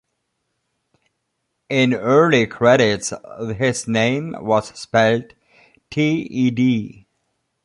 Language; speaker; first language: English; non-native, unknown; German